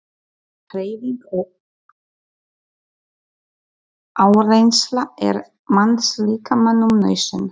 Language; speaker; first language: Icelandic; non-native, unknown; Polish